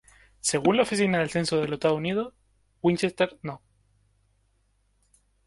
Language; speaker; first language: Spanish; native; Spanish